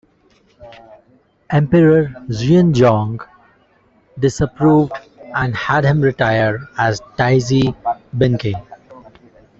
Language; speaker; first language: English; non-native, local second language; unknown